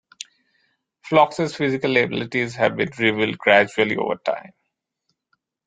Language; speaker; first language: English; non-native, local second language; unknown